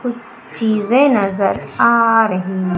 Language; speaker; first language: Hindi; native; Hindi